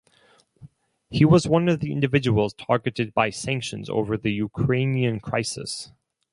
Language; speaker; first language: English; non-native, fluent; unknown